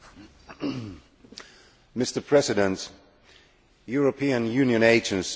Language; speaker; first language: English; non-native, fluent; Finnish